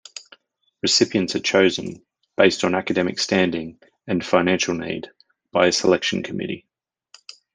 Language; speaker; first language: English; native; English